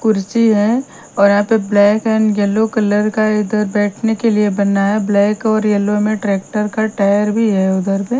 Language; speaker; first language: Hindi; non-native, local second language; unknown